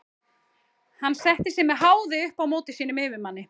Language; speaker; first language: Icelandic; native; Icelandic